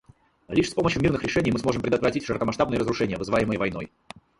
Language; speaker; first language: Russian; non-native, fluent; Georgian